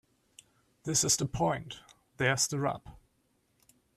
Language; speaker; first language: English; non-native, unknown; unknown